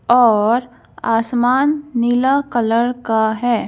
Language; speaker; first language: Hindi; native; Hindi